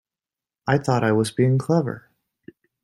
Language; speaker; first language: English; native; English